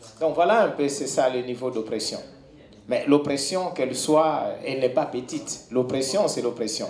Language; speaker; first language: French; non-native, local second language; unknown